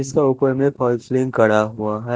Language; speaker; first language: Hindi; non-native, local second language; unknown